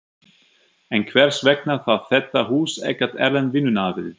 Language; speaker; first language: Icelandic; non-native, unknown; German